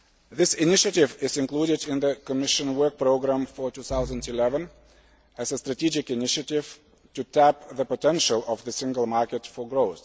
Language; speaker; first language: English; non-native, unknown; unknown